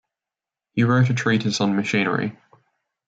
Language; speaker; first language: English; native; English